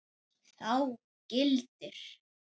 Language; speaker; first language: Icelandic; native; Icelandic